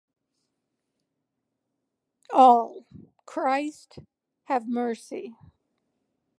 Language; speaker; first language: English; native; English